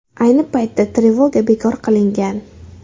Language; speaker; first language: Uzbek; native; Uzbek